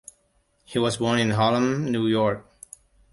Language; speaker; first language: English; non-native, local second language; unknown